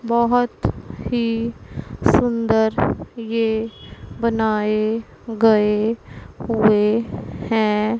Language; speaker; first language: Hindi; non-native, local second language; Punjabi